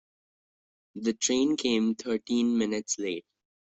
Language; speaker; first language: English; non-native, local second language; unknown